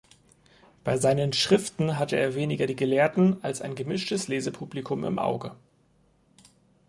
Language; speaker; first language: German; native; German